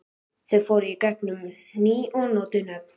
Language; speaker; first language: Icelandic; native; Icelandic